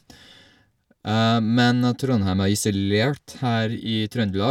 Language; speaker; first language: Norwegian; non-native, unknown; English